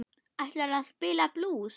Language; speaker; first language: Icelandic; non-native, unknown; German